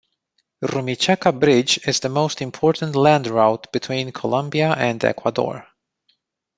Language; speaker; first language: English; non-native, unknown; Romanian